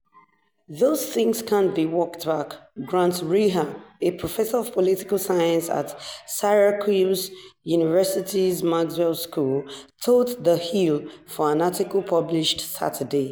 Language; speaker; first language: English; non-native, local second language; Yoruba